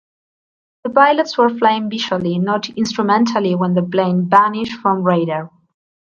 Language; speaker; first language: English; non-native, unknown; Spanish